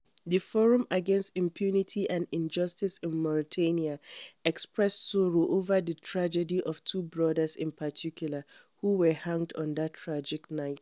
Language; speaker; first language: English; non-native, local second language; Hausa